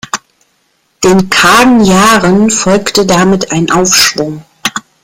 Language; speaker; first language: German; native; German